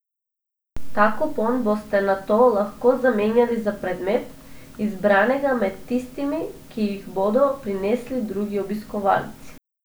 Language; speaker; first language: Slovenian; non-native, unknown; Macedonian